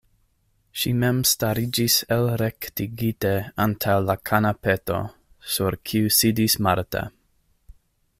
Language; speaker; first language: Esperanto; non-native, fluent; English